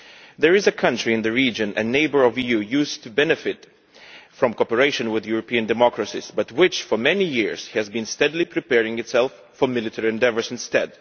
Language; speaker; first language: English; non-native, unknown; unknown